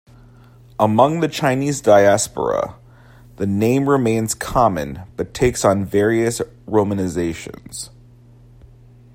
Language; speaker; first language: English; native; English